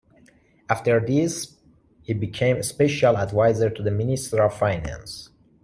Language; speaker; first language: English; non-native, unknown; Persian